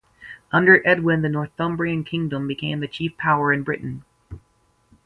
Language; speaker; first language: English; native; English